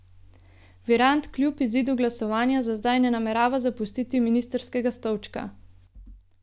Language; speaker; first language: Slovenian; native; Slovenian